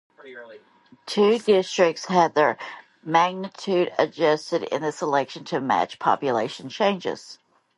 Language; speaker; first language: English; native; English